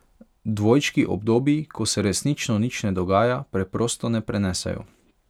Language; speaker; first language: Slovenian; non-native, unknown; Hungarian